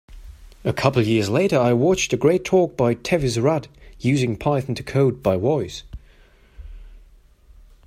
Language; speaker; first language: English; non-native, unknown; German